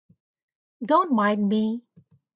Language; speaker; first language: English; native; English